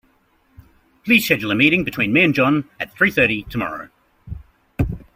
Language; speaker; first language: English; native; English